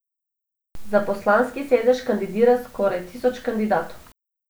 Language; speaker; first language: Slovenian; non-native, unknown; Macedonian